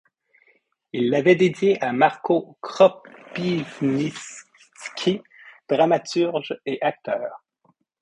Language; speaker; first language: French; native; French